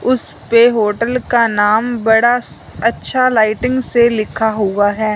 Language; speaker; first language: Hindi; non-native, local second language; Punjabi